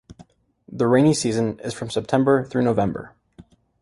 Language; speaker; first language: English; native; English